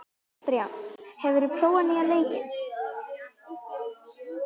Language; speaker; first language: Icelandic; native; Icelandic